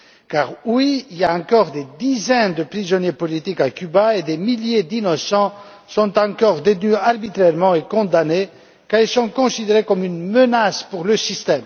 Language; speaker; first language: French; non-native, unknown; Romanian